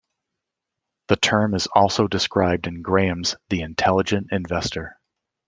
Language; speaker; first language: English; native; English